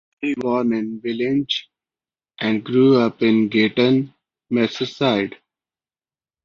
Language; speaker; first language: English; non-native, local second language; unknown